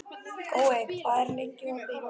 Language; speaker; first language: Icelandic; native; Icelandic